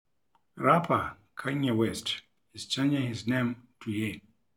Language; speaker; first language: English; non-native, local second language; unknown